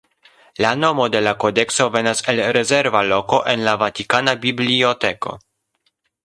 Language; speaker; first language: Esperanto; non-native, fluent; Polish